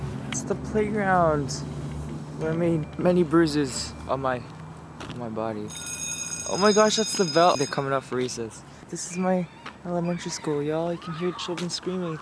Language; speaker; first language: English; early bilingual, other home language; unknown